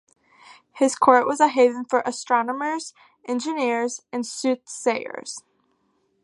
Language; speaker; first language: English; native; English